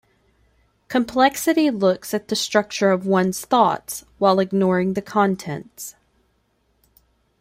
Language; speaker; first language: English; native; English